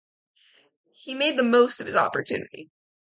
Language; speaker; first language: English; native; English